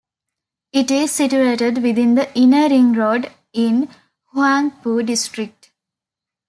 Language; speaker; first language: English; non-native, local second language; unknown